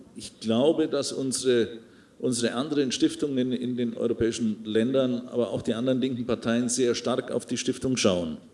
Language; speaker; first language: German; native; German